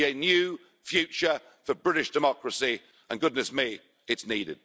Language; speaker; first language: English; native; English